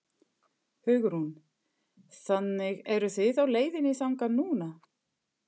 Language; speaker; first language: Icelandic; non-native, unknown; German